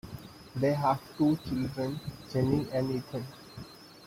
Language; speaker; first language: English; non-native, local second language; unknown